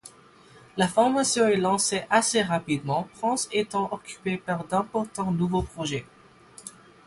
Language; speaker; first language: French; non-native, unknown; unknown